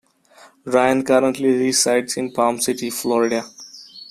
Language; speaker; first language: English; non-native, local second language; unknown